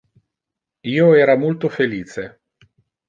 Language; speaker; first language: Interlingua; non-native, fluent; Italian